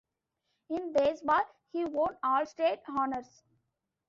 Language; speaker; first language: English; non-native, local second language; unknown